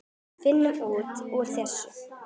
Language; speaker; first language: Icelandic; native; Icelandic